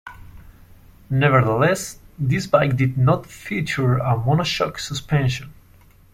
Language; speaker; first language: English; non-native, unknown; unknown